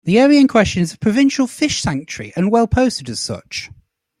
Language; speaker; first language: English; native; English